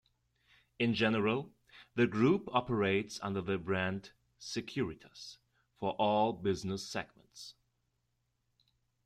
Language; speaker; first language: English; non-native, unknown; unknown